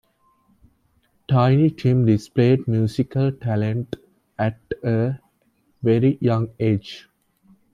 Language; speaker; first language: English; native; English